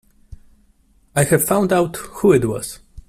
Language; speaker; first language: English; non-native, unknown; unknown